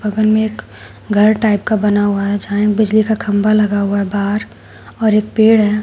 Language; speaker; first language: Hindi; native; Hindi